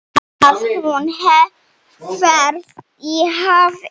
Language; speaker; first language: Icelandic; non-native, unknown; Slovenian